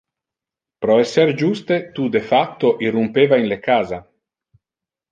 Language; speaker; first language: Interlingua; non-native, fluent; Italian